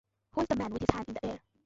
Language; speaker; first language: English; non-native, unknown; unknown